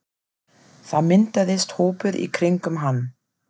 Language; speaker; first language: Icelandic; non-native, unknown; German